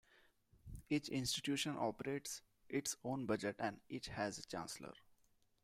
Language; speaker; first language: English; non-native, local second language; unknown